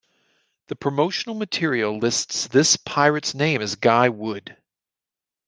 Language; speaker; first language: English; native; English